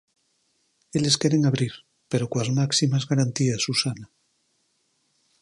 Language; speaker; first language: Galician; native; Galician